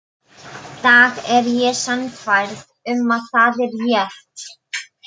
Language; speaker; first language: Icelandic; non-native, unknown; Polish